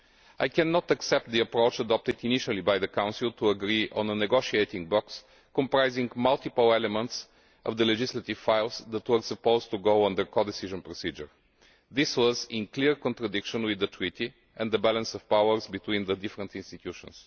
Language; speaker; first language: English; non-native, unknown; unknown